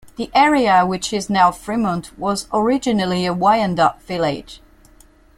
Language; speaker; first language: English; non-native, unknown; French